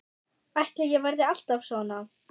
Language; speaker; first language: Icelandic; non-native, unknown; German